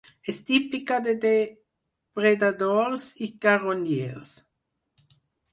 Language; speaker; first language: Catalan; non-native, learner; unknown